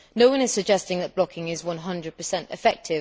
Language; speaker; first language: English; native; English